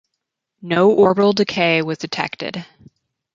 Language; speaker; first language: English; native; English